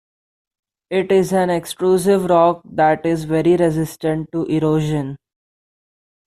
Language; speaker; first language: English; non-native, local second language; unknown